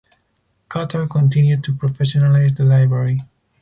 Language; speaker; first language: English; non-native, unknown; Spanish